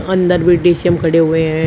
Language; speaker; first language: Hindi; native; Hindi